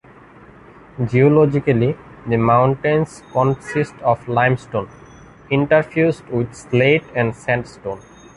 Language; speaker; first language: English; non-native, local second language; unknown